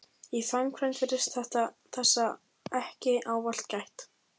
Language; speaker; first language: Icelandic; native; Icelandic